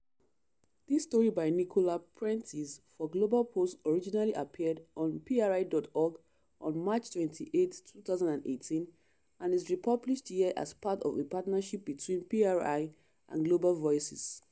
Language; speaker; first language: English; non-native, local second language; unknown